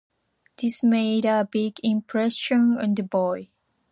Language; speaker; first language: English; non-native, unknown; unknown